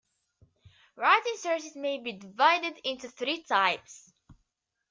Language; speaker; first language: English; native; English